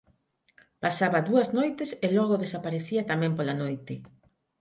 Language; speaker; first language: Galician; non-native, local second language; Spanish